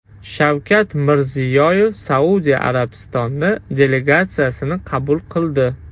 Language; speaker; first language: Uzbek; non-native, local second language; Russian